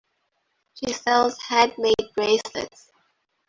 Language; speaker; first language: English; non-native, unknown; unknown